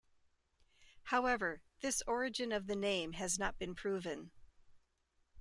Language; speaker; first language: English; native; English